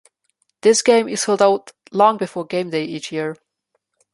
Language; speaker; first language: English; non-native, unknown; Slovenian